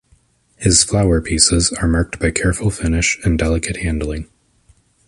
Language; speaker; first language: English; native; English